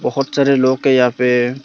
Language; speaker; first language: Hindi; non-native, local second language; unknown